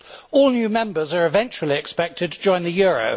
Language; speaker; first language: English; native; English